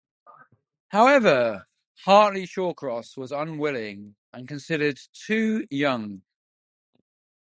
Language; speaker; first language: English; non-native, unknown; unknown